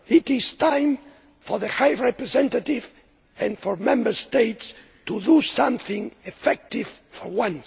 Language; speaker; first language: English; non-native, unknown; Spanish